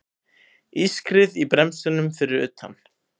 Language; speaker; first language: Icelandic; native; Icelandic